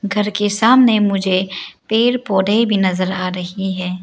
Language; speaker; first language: Hindi; non-native, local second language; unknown